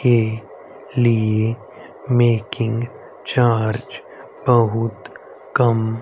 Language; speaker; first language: Hindi; native; Hindi